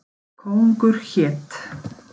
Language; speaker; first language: Icelandic; native; Icelandic